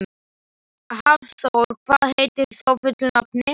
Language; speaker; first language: Icelandic; non-native, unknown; Slovak